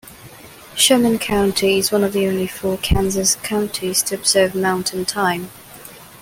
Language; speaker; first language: English; non-native, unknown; Cantonese